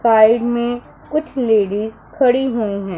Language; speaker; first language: Hindi; non-native, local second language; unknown